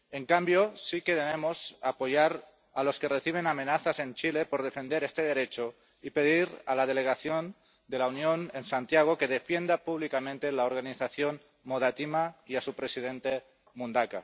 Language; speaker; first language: Spanish; non-native, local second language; Catalan